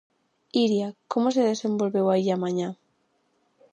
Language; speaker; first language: Galician; native; Galician